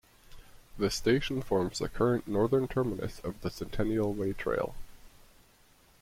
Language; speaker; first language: English; native; English